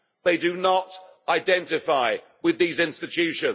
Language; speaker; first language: English; native; English